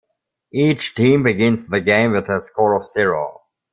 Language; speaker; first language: English; non-native, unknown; German